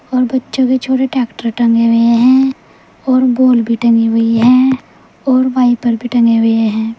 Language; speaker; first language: Hindi; native; Hindi